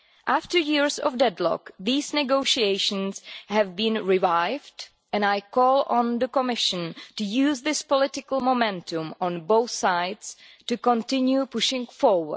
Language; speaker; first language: English; non-native, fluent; Czech